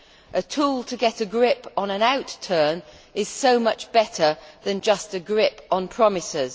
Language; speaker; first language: English; native; English